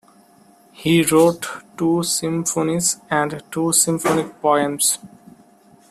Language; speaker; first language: English; non-native, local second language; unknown